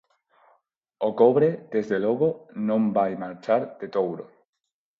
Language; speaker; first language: Galician; non-native, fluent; Spanish